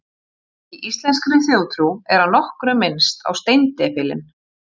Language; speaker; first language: Icelandic; native; Icelandic